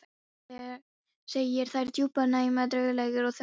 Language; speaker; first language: Icelandic; non-native, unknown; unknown